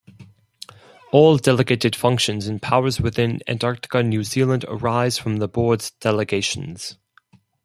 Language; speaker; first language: English; non-native, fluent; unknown